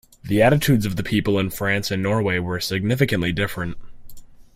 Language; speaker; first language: English; native; English